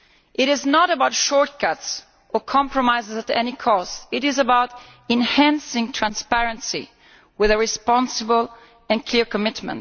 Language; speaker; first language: English; non-native, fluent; Italian